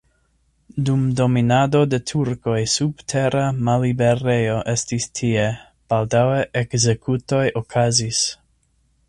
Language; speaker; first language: Esperanto; non-native, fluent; English